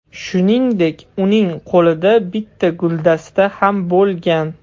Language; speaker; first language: Uzbek; non-native, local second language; Russian